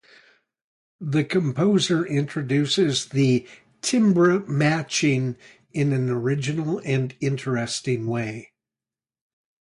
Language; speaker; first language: English; native; English